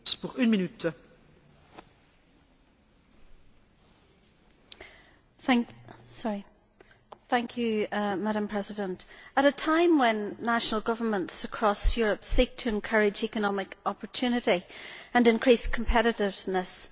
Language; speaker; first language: English; native; English